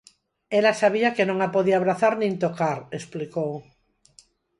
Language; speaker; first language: Galician; non-native, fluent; Spanish